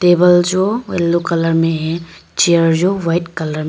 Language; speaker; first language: Hindi; non-native, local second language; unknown